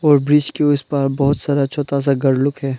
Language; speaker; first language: Hindi; non-native, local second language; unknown